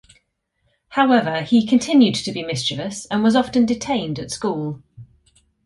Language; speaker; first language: English; native; English